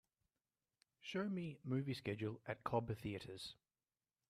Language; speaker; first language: English; native; English